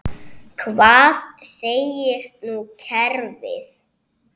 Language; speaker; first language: Icelandic; native; Icelandic